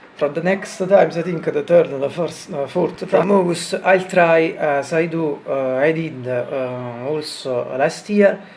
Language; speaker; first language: English; non-native, learner; Italian